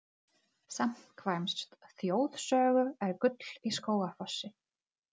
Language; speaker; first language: Icelandic; non-native, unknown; Czech